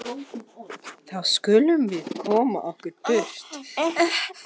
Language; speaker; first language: Icelandic; non-native, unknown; Russian